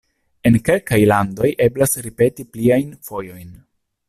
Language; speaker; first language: Esperanto; non-native, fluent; Italian